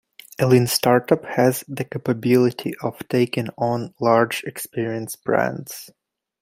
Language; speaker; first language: English; native; English